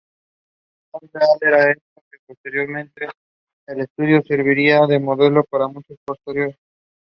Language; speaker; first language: English; non-native, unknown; Spanish